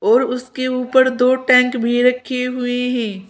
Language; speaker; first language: Hindi; native; Hindi